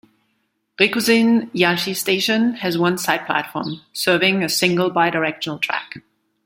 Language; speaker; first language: English; non-native, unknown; German